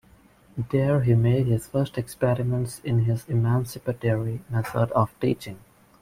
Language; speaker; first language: English; non-native, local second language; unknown